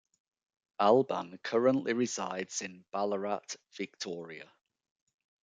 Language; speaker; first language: English; native; English